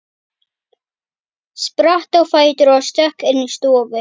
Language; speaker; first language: Icelandic; native; Icelandic